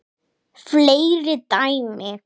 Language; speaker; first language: Icelandic; non-native, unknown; English